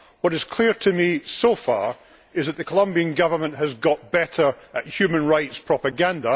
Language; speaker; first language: English; native; English